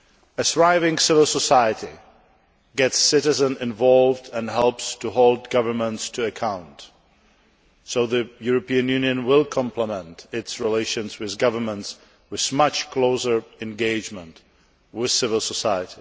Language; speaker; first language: English; non-native, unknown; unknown